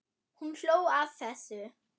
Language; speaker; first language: Icelandic; non-native, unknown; German